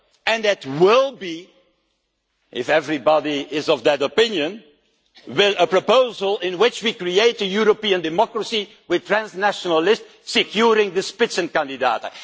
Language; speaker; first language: English; non-native, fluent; Dutch